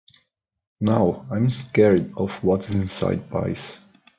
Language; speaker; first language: English; native; English